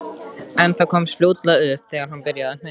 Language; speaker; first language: Icelandic; native; Icelandic